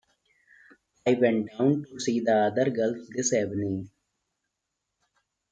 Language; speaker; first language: English; non-native, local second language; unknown